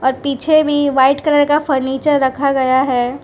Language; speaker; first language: Hindi; non-native, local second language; Gujarati